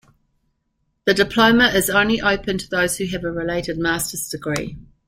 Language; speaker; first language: English; native; English